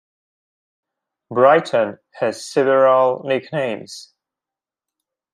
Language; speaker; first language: English; native; English